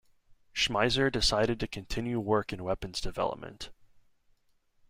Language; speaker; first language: English; native; English